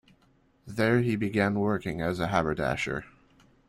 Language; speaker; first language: English; native; English